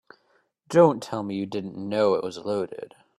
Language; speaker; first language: English; native; English